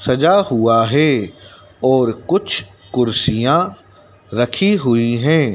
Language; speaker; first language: Hindi; native; Hindi